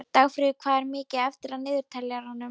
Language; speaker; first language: Icelandic; non-native, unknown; Polish